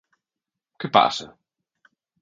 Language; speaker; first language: Galician; native; Galician